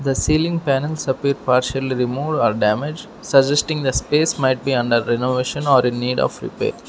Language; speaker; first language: English; non-native, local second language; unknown